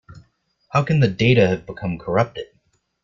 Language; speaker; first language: English; native; English